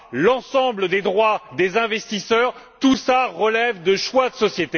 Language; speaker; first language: French; native; French